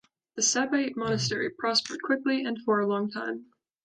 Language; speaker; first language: English; native; English